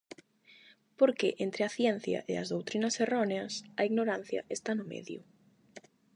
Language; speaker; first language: Galician; non-native, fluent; Spanish